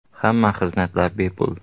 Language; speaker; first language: Uzbek; native; Uzbek